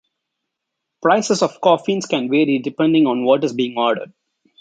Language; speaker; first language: English; non-native, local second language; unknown